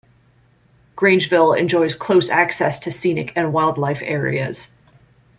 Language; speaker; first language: English; native; English